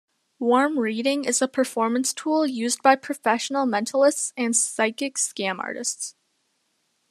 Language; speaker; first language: English; native; English